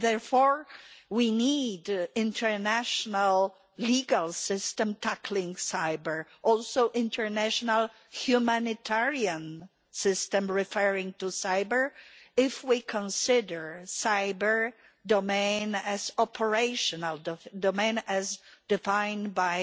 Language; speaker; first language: English; non-native, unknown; Polish